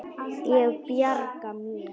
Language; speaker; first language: Icelandic; non-native, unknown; Polish